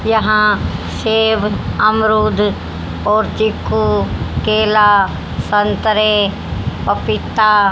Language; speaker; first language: Hindi; native; Hindi